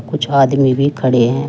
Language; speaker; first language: Hindi; native; Hindi